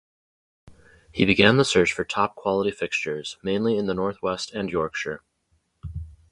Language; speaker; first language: English; native; English